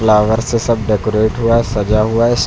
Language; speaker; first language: Hindi; native; Hindi